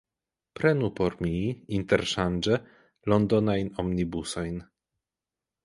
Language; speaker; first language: Esperanto; non-native, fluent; Polish